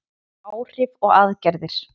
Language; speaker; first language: Icelandic; native; Icelandic